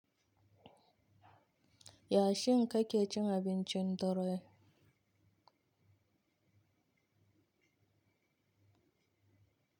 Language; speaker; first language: Hausa; native; Hausa